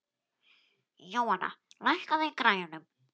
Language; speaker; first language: Icelandic; non-native, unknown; Polish